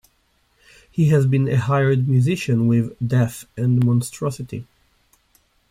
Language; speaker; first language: English; native; English